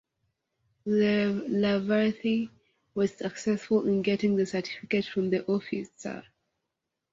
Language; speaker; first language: English; non-native, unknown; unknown